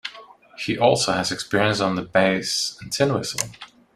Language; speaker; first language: English; non-native, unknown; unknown